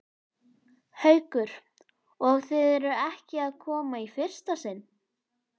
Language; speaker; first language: Icelandic; native; Icelandic